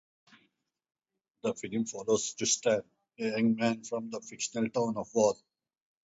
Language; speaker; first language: English; non-native, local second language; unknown